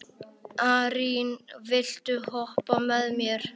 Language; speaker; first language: Icelandic; native; Icelandic